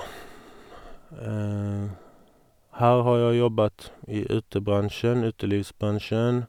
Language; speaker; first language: Norwegian; non-native, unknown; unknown